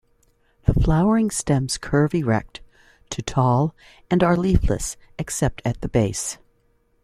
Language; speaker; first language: English; native; English